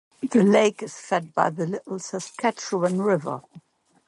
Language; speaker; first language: English; non-native, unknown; German